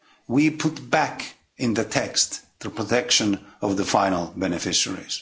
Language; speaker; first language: English; non-native, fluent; Finnish